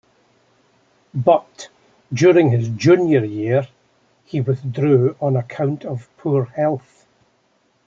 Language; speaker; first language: English; native; English